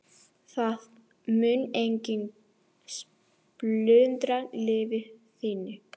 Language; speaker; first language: Icelandic; non-native, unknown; Spanish